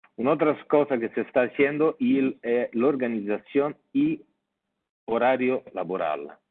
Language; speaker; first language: Spanish; non-native, fluent; Italian